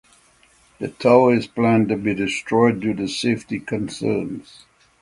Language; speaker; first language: English; native; English